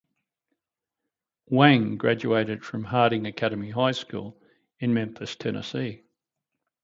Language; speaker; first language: English; native; English